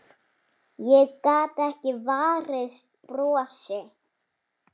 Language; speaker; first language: Icelandic; native; Icelandic